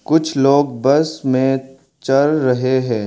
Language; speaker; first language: Hindi; non-native, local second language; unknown